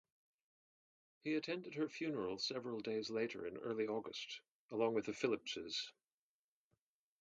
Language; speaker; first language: English; native; English